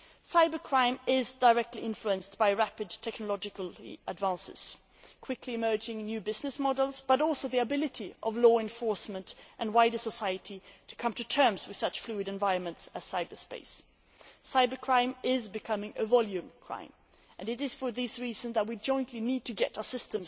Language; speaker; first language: English; non-native, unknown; Swedish